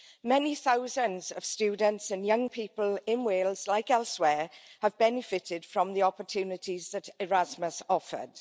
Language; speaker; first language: English; native; English